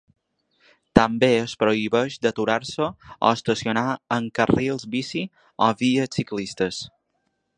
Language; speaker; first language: Catalan; native; Catalan